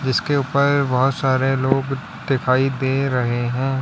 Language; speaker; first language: Hindi; native; Hindi